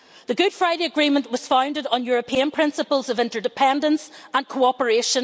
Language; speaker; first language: English; native; English